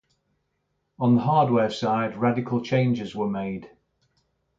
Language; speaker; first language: English; native; English